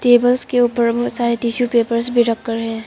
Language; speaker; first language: Hindi; non-native, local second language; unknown